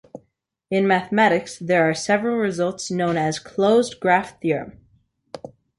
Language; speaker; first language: English; native; English